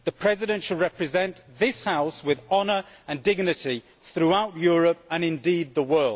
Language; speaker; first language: English; native; English